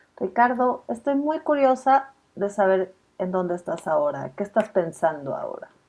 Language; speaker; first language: Spanish; native; Spanish